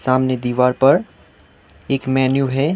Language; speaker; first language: Hindi; non-native, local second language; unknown